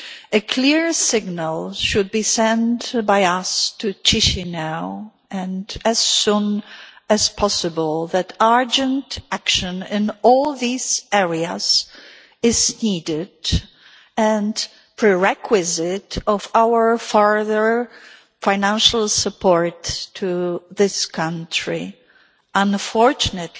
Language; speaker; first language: English; non-native, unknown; Polish